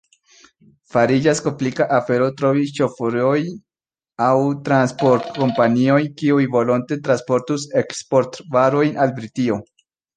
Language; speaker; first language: Esperanto; non-native, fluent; Spanish